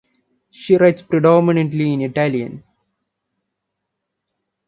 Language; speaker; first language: English; non-native, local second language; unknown